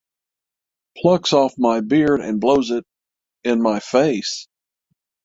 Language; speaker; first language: English; native; English